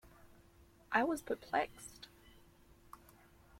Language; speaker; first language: English; native; English